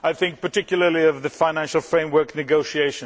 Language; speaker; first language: English; non-native, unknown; Swedish